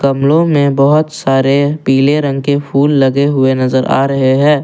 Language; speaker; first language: Hindi; non-native, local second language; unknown